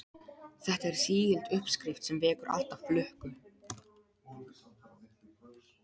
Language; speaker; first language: Icelandic; non-native, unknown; Polish